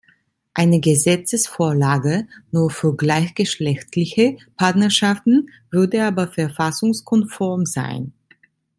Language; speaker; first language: German; non-native, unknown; Italian